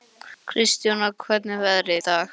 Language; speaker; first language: Icelandic; non-native, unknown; English